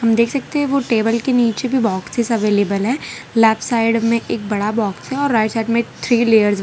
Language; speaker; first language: Hindi; non-native, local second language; Gujarati